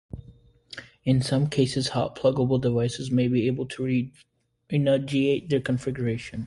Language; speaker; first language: English; native; English